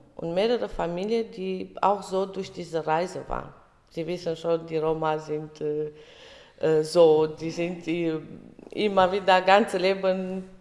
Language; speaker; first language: German; non-native, fluent; Romany